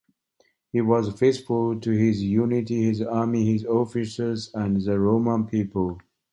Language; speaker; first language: English; non-native, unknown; Chinese